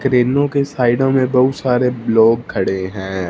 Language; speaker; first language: Hindi; non-native, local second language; Punjabi